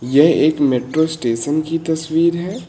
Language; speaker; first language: Hindi; native; Hindi